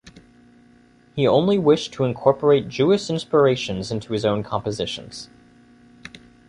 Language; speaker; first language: English; native; English